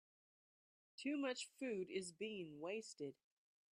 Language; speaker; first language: English; native; English